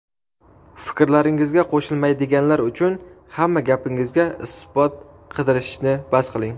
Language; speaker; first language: Uzbek; native; Uzbek